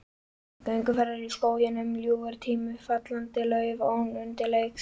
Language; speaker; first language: Icelandic; native; Icelandic